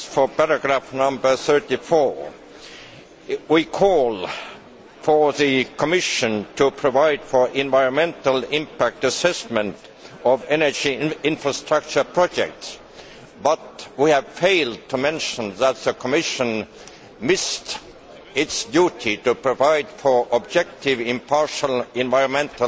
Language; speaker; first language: English; non-native, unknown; Estonian